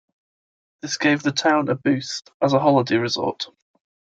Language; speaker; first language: English; native; English